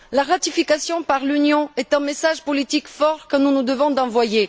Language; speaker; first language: French; non-native, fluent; Bulgarian